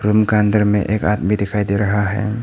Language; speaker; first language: Hindi; non-native, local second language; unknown